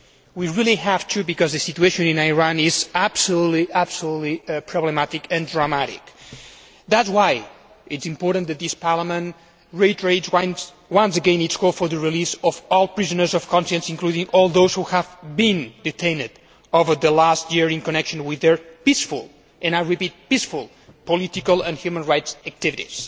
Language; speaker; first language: English; non-native, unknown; Spanish